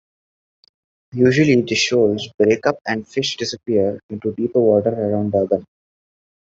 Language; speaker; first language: English; non-native, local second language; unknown